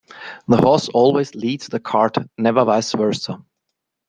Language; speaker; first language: English; non-native, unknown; German